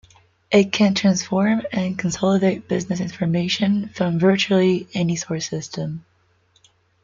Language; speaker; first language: English; non-native, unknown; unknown